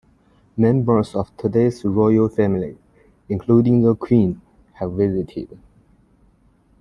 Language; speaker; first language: English; non-native, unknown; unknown